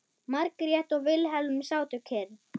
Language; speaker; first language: Icelandic; non-native, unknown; German